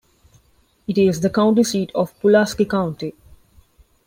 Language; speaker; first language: English; non-native, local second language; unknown